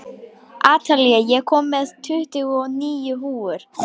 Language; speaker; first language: Icelandic; non-native, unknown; Lithuanian